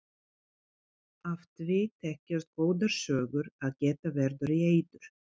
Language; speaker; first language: Icelandic; non-native, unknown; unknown